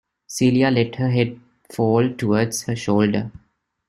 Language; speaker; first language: English; non-native, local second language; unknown